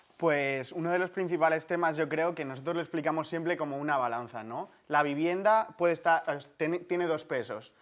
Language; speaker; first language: Spanish; native; Spanish